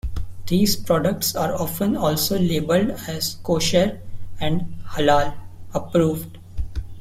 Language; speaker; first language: English; non-native, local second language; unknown